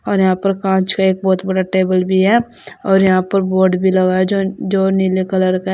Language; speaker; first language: Hindi; native; Hindi